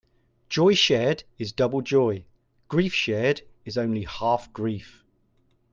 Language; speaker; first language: English; native; English